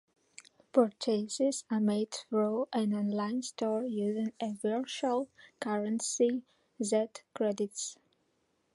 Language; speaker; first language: English; non-native, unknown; Belarusian